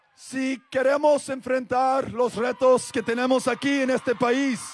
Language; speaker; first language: Spanish; non-native, fluent; English